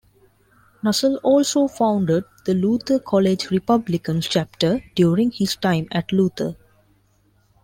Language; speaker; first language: English; non-native, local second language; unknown